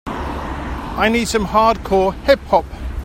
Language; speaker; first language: English; native; English